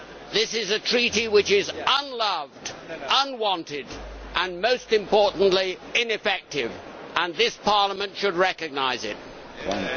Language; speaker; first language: English; native; English